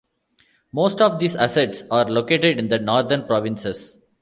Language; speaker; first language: English; non-native, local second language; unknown